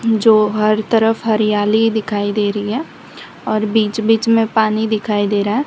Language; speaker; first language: Hindi; non-native, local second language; Gujarati